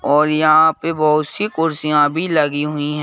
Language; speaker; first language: Hindi; native; Hindi